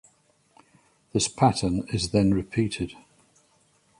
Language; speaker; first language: English; native; English